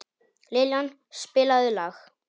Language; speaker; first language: Icelandic; non-native, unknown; Polish